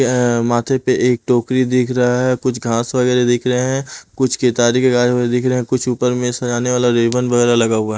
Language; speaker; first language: Hindi; non-native, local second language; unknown